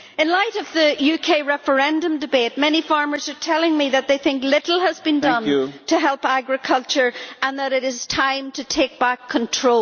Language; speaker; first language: English; native; English